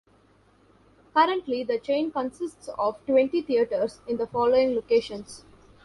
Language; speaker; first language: English; non-native, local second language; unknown